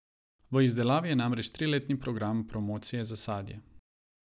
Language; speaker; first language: Slovenian; non-native, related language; Croatian